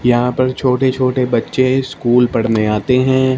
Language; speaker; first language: Hindi; non-native, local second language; Punjabi